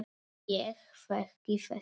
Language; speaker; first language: Icelandic; non-native, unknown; Polish